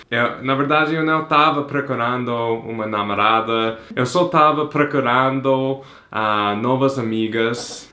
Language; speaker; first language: Portuguese; non-native, fluent; English